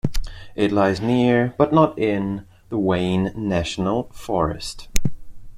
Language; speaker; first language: English; non-native, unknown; Spanish